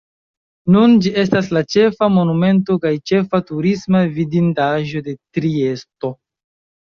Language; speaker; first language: Esperanto; non-native, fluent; Chinese